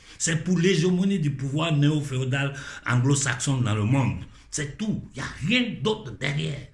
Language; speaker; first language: French; non-native, local second language; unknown